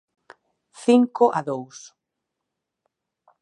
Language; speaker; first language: Galician; native; Galician